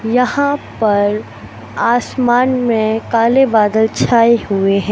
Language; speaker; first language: Hindi; native; Hindi